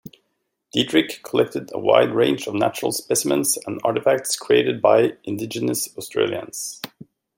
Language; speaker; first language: English; native; English